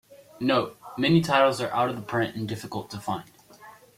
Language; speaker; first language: English; native; English